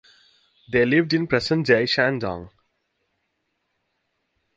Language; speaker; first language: English; native; English